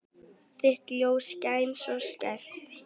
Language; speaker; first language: Icelandic; native; Icelandic